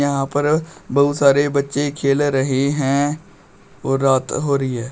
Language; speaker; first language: Hindi; native; Hindi